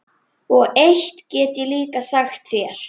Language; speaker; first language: Icelandic; native; Icelandic